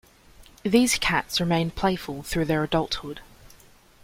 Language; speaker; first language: English; native; English